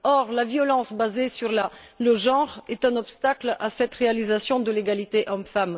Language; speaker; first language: French; non-native, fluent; Bulgarian